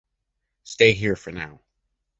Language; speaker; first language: English; native; English